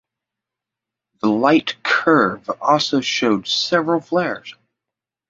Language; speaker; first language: English; native; English